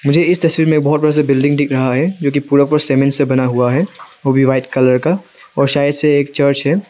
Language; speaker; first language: Hindi; non-native, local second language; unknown